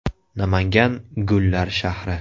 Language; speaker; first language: Uzbek; native; Uzbek